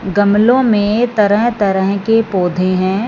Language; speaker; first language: Hindi; non-native, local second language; Punjabi